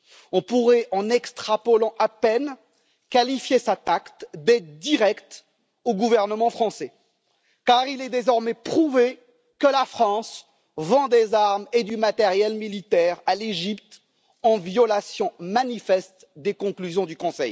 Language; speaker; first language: French; native; French